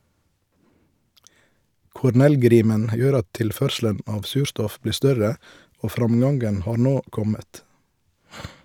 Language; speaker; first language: Norwegian; native; Norwegian